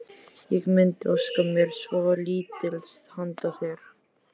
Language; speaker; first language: Icelandic; native; Icelandic